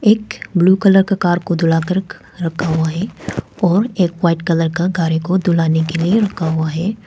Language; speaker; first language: Hindi; non-native, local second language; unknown